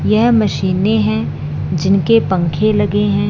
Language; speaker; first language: Hindi; non-native, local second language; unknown